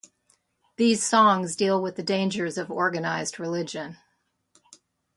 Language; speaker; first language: English; native; English